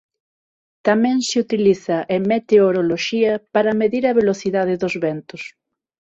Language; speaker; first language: Galician; non-native, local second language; Spanish